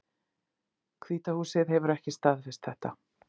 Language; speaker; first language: Icelandic; native; Icelandic